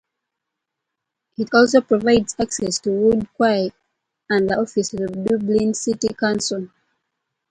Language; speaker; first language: English; native; English